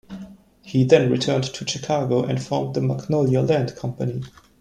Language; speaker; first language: English; non-native, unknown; German